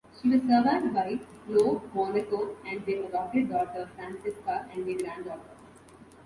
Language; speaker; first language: English; non-native, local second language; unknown